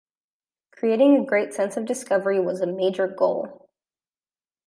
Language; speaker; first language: English; native; English